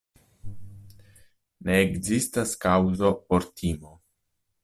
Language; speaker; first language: Esperanto; non-native, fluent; Italian